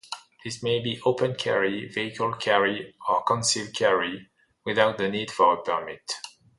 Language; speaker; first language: English; non-native, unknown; French